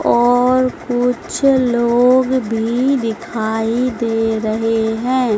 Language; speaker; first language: Hindi; native; Hindi